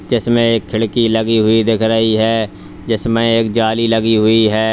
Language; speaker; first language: Hindi; native; Hindi